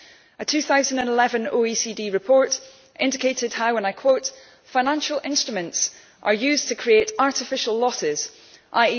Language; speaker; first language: English; native; English